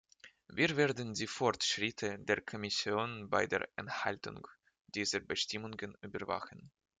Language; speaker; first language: German; non-native, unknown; Russian